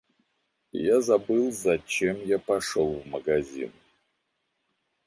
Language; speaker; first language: Russian; native; Russian